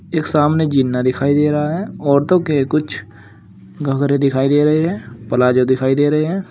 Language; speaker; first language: Hindi; native; Hindi